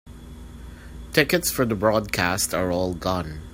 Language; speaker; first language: English; non-native, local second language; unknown